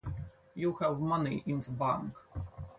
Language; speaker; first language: English; non-native, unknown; Latvian